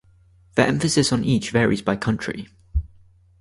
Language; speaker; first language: English; native; English